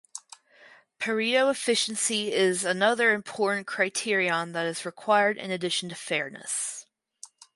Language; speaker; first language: English; native; English